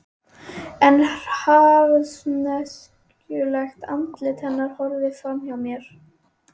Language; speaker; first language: Icelandic; native; Icelandic